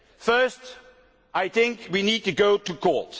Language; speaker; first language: English; non-native, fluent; Dutch